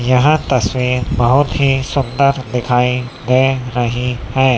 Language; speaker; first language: Hindi; native; Hindi